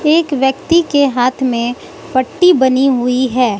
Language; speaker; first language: Hindi; non-native, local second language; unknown